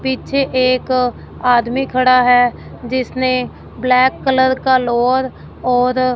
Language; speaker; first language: Hindi; non-native, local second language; Punjabi